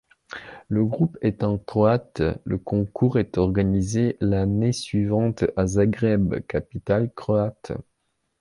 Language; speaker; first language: French; non-native, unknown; Belarusian